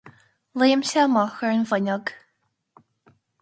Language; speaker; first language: Irish; non-native, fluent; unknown